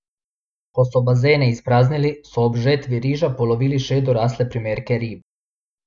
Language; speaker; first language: Slovenian; non-native, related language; Bosnian